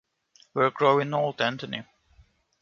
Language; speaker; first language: English; non-native, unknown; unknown